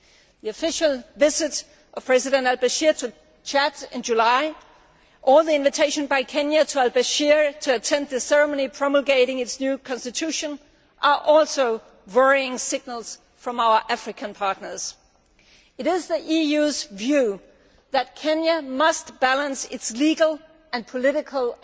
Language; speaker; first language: English; non-native, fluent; Danish